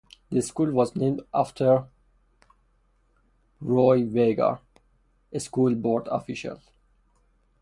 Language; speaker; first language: English; non-native, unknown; Persian